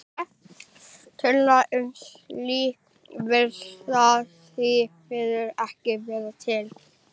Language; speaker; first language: Icelandic; native; Icelandic